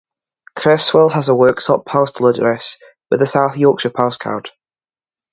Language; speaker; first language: English; native; English